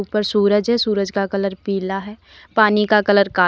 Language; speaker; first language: Hindi; native; Hindi